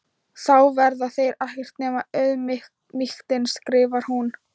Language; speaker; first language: Icelandic; non-native, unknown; Thai